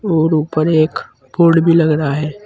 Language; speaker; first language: Hindi; native; Hindi